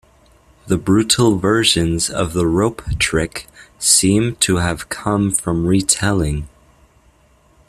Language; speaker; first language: English; native; English